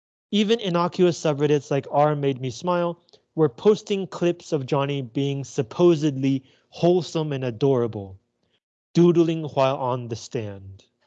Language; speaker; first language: English; non-native, fluent; Chinese